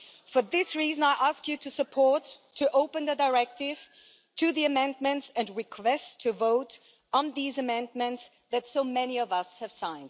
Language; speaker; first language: English; non-native, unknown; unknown